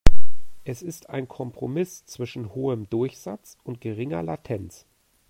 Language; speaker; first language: German; native; German